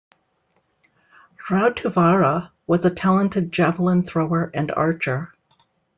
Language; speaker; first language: English; native; English